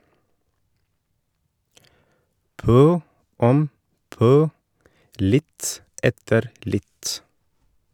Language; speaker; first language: Norwegian; non-native, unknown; Oromo